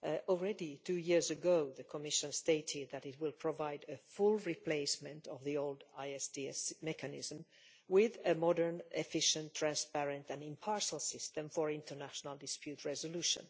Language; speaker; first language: English; non-native, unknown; Finnish